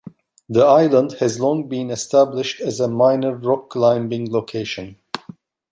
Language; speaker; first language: English; non-native, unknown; Turkish